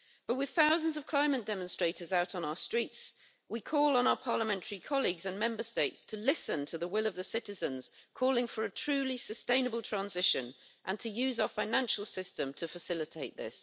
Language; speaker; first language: English; native; English